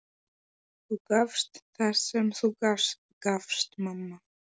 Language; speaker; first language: Icelandic; non-native, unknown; Polish